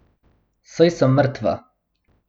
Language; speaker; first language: Slovenian; non-native, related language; Bosnian